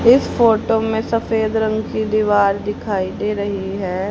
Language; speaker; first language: Hindi; native; Hindi